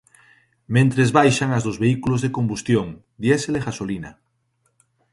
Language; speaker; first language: Galician; native; Galician